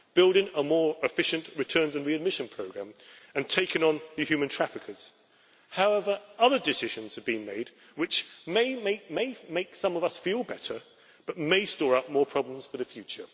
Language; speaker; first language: English; native; English